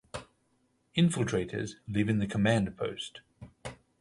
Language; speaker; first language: English; native; English